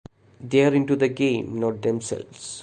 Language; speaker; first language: English; non-native, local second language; Malayalam